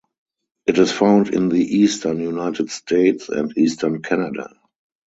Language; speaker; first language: English; non-native, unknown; German